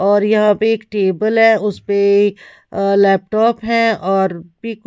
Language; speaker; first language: Hindi; non-native, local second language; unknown